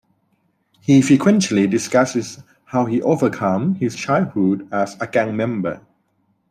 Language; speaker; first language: English; non-native, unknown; Thai